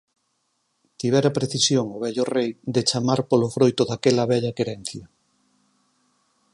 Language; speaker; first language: Galician; native; Galician